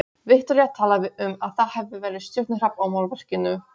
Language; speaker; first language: Icelandic; non-native, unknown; Polish